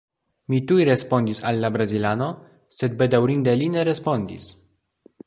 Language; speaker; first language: Esperanto; non-native, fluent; Polish